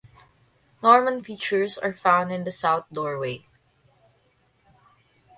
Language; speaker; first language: English; non-native, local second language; Filipino